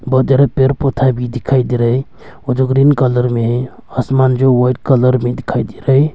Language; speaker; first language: Hindi; early bilingual, other home language; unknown